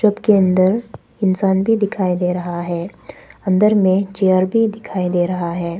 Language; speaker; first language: Hindi; non-native, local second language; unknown